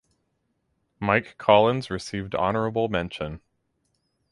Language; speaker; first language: English; native; English